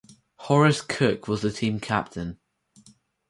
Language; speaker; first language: English; native; English